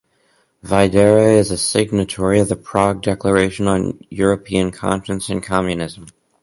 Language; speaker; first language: English; native; English